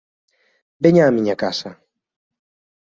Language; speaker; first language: Galician; native; Galician